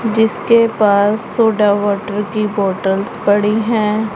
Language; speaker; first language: Hindi; non-native, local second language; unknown